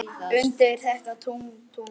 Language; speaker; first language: Icelandic; native; Icelandic